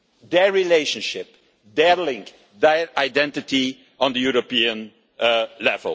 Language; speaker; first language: English; non-native, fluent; Dutch